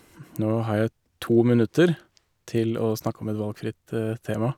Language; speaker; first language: Norwegian; native; Norwegian